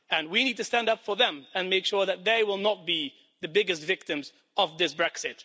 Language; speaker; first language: English; non-native, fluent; Dutch